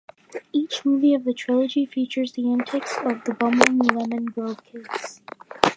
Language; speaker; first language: English; native; English